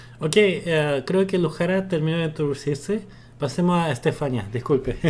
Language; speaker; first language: Spanish; early bilingual, other home language; Korean